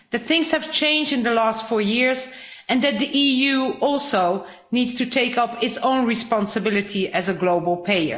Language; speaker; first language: English; non-native, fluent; Dutch